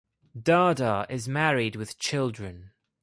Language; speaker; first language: English; non-native, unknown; Greek